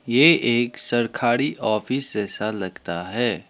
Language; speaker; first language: Hindi; non-native, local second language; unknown